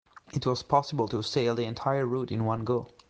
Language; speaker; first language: English; non-native, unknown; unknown